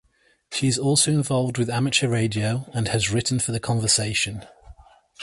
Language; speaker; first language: English; native; English